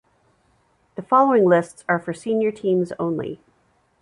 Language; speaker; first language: English; native; English